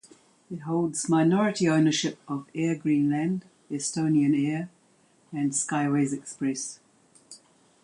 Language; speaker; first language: English; native; English